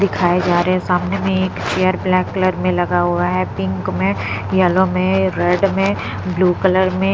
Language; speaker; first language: Hindi; non-native, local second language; Punjabi